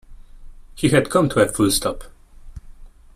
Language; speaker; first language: English; non-native, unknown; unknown